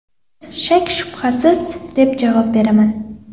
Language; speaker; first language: Uzbek; non-native, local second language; Kara-Kalpak